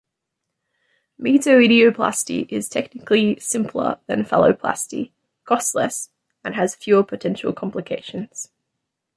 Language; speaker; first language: English; native; English